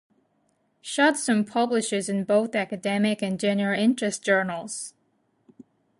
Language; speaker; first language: English; non-native, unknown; Japanese